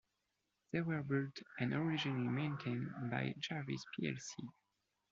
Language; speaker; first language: English; non-native, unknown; French